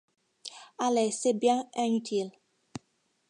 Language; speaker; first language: French; non-native, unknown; English